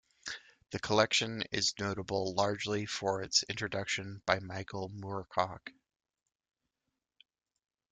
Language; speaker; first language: English; native; English